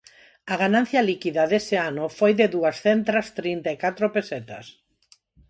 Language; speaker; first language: Galician; non-native, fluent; Spanish